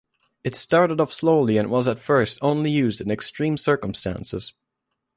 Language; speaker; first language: English; non-native, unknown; German